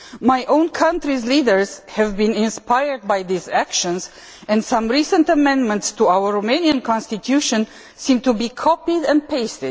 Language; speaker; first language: English; non-native, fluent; Romanian